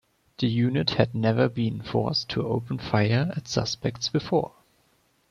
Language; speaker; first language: English; non-native, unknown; German